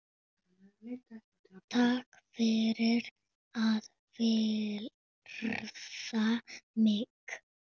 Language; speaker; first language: Icelandic; non-native, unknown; Spanish